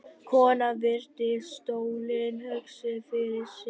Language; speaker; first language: Icelandic; non-native, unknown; Vietnamese